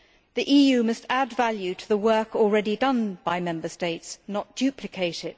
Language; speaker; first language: English; native; English